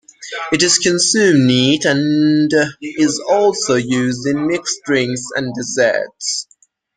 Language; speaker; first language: English; non-native, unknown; Persian